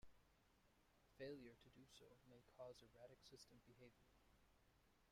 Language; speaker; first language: English; native; English